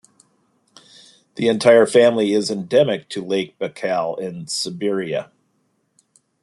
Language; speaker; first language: English; native; English